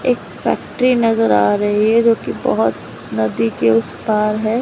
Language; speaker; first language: Hindi; native; Hindi